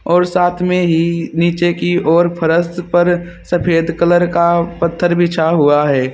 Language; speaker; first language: Hindi; native; Hindi